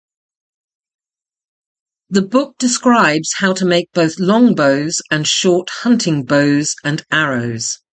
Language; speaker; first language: English; native; English